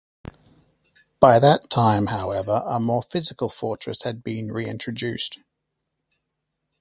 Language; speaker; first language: English; native; English